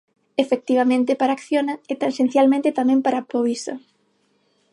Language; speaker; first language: Galician; non-native, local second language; Spanish